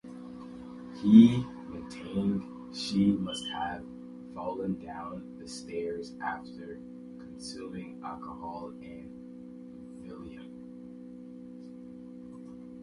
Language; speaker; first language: English; native; English